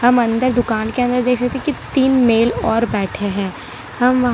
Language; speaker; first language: Hindi; non-native, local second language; Gujarati